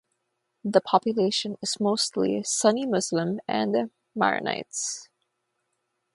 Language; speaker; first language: English; non-native, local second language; Filipino